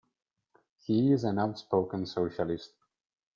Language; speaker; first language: English; non-native, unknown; Italian